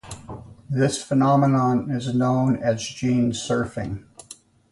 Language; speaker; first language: English; native; English